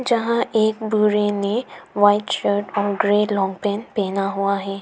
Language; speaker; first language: Hindi; non-native, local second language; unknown